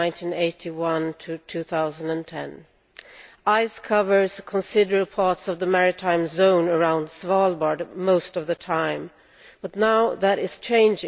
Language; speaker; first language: English; non-native, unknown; Swedish